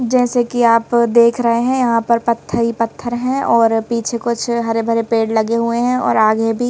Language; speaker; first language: Hindi; native; Hindi